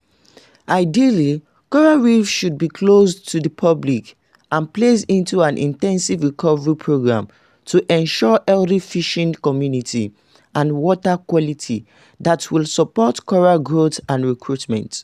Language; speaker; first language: English; non-native, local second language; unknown